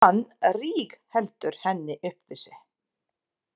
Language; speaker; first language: Icelandic; non-native, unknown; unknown